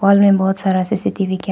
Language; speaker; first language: Hindi; non-native, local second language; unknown